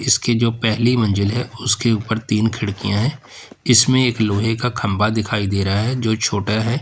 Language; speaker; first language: Hindi; native; Hindi